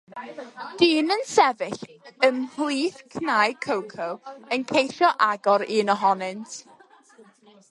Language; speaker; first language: Welsh; native; Welsh